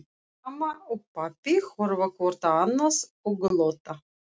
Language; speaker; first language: Icelandic; non-native, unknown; Russian